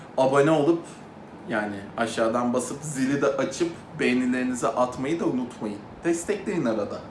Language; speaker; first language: Turkish; native; Turkish